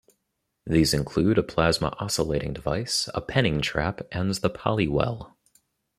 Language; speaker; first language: English; native; English